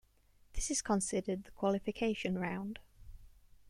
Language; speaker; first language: English; native; English